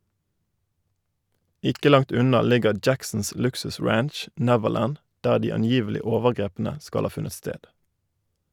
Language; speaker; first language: Norwegian; native; Norwegian